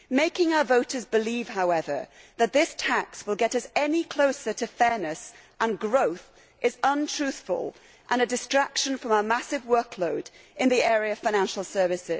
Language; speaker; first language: English; native; English